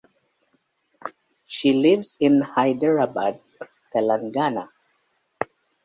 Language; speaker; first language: English; native; English